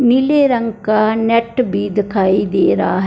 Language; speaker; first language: Hindi; non-native, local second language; Punjabi